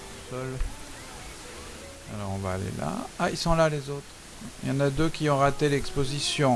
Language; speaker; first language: French; native; French